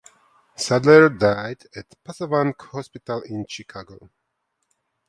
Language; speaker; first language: English; non-native, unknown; Ukrainian